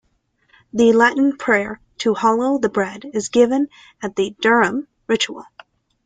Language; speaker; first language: English; native; English